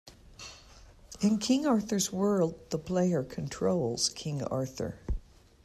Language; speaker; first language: English; native; English